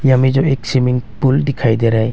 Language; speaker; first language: Hindi; non-native, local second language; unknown